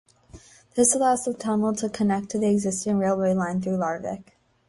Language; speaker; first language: English; native; English